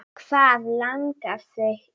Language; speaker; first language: Icelandic; non-native, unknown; Polish